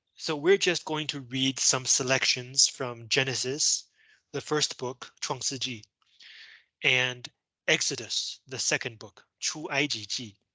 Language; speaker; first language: English; non-native, fluent; Chinese